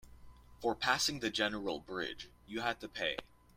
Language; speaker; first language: English; native; English